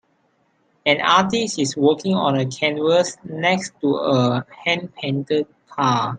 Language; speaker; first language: English; non-native, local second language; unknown